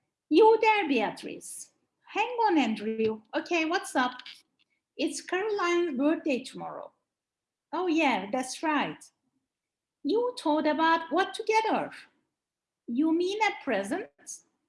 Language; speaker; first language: English; non-native, fluent; Turkish